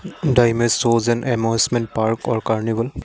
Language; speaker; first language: English; non-native, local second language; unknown